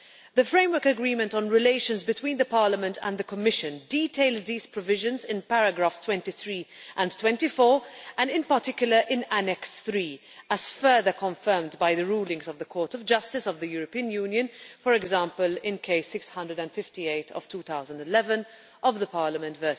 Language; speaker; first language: English; non-native, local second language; Maltese